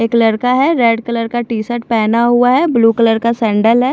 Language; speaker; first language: Hindi; non-native, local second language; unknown